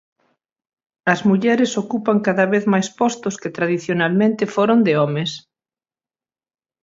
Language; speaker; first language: Galician; native; Galician